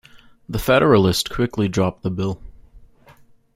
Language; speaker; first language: English; native; English